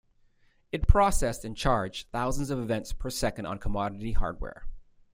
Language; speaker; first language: English; native; English